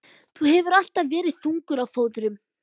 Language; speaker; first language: Icelandic; native; Icelandic